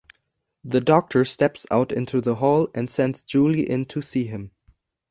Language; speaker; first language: English; non-native, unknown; German